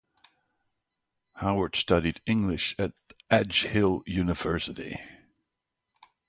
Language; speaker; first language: English; non-native, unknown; Dutch